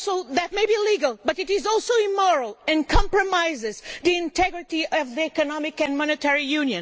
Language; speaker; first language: English; non-native, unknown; Portuguese